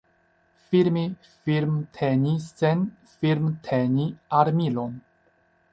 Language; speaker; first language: Esperanto; non-native, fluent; Chinese